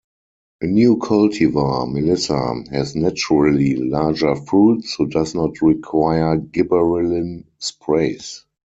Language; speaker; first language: English; non-native, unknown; German